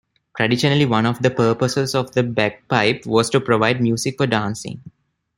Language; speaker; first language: English; non-native, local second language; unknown